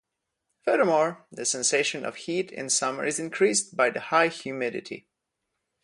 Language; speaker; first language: English; non-native, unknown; Polish